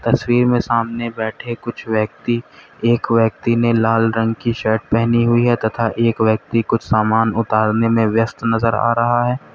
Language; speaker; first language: Hindi; native; Hindi